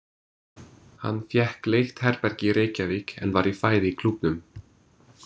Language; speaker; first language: Icelandic; non-native, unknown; English